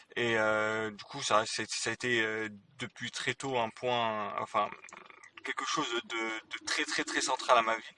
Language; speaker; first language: French; early bilingual, other home language; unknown